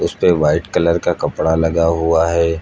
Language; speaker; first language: Hindi; native; Hindi